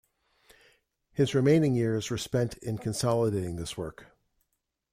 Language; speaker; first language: English; native; English